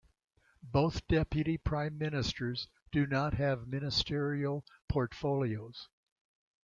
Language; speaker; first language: English; native; English